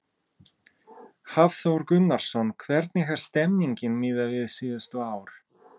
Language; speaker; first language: Icelandic; non-native, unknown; Russian